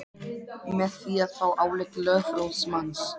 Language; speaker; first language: Icelandic; non-native, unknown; Polish